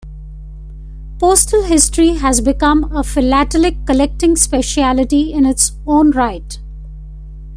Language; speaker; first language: English; non-native, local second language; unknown